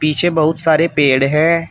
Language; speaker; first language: Hindi; native; Hindi